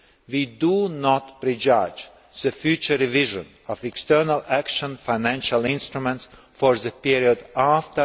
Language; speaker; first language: English; non-native, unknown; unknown